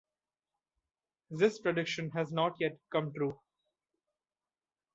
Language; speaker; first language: English; non-native, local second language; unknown